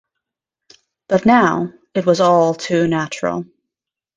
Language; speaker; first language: English; native; English